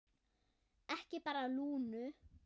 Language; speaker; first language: Icelandic; non-native, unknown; German